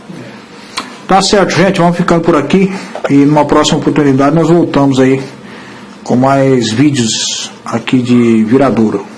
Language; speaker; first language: Portuguese; native; Portuguese